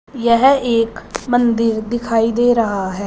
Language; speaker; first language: Hindi; non-native, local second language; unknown